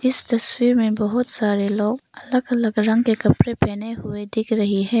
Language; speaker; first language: Hindi; non-native, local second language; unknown